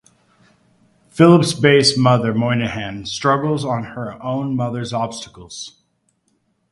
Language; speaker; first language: English; native; English